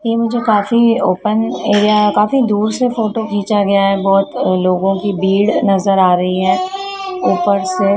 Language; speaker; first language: Hindi; native; Hindi